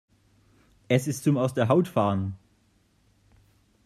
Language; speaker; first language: German; native; German